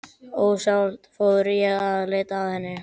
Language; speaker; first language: Icelandic; non-native, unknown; Catalan